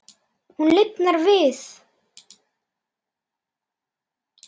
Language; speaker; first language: Icelandic; native; Icelandic